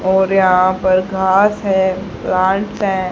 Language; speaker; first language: Hindi; native; Hindi